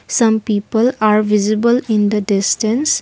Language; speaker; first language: English; non-native, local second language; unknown